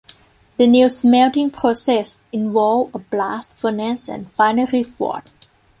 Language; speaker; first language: English; non-native, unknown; Thai